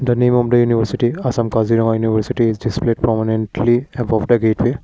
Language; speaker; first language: English; non-native, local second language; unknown